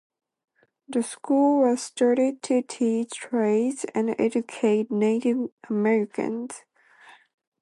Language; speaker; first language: English; non-native, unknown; Japanese